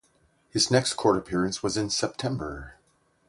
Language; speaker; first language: English; native; English